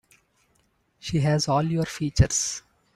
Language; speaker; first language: English; non-native, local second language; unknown